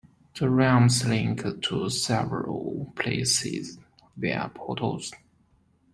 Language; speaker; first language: English; non-native, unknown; Chinese